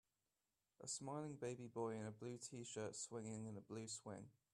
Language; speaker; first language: English; native; English